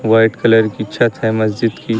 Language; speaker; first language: Hindi; native; Hindi